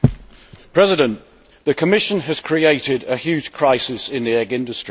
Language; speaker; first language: English; native; English